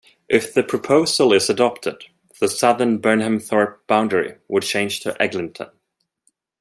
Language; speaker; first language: English; non-native, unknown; Swedish